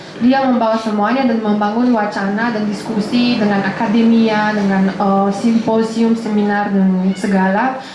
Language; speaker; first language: Indonesian; non-native, fluent; Romanian